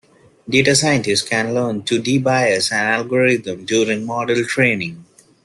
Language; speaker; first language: English; non-native, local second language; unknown